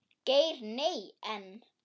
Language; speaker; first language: Icelandic; non-native, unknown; German